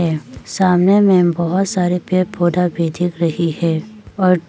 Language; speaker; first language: Hindi; non-native, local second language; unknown